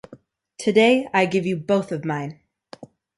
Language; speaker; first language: English; native; English